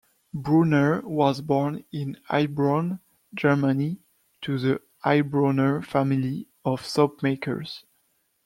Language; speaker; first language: English; non-native, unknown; French